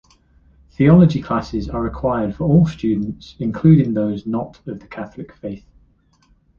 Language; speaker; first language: English; native; English